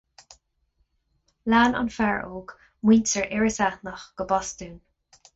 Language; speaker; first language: Irish; non-native, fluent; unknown